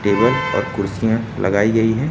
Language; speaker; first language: Hindi; native; Hindi